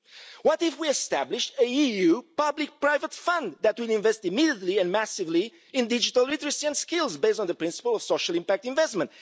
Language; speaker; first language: English; non-native, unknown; Romanian